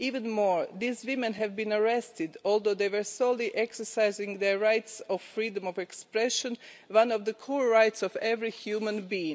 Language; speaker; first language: English; non-native, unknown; Croatian